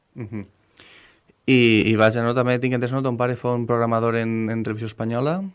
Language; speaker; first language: Catalan; native; Catalan